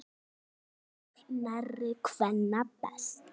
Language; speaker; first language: Icelandic; native; Icelandic